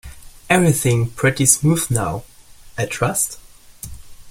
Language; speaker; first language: English; non-native, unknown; German